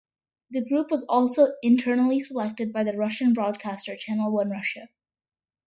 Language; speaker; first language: English; early bilingual, other home language; Malayalam